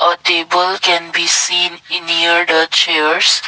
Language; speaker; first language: English; non-native, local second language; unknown